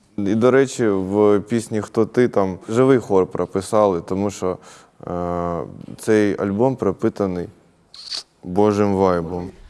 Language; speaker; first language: Ukrainian; non-native, local second language; Russian